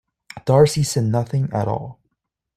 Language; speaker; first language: English; native; English